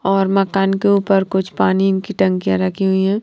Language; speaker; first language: Hindi; non-native, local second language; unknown